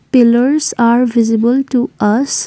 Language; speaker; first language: English; non-native, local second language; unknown